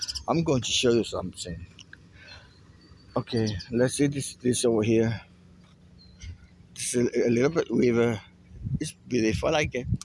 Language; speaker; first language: English; non-native, fluent; Spanish